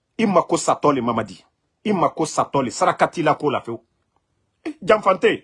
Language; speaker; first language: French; non-native, local second language; Mandingo